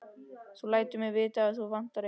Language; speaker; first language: Icelandic; native; Icelandic